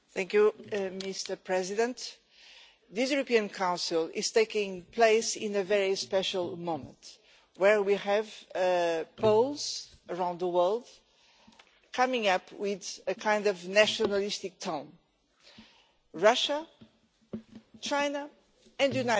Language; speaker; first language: English; non-native, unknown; Portuguese